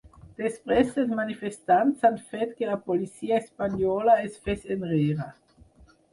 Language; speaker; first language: Catalan; non-native, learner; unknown